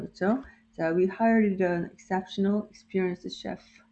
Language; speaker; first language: English; non-native, fluent; Korean